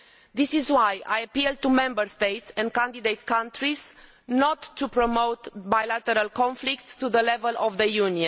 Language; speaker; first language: English; non-native, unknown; Romanian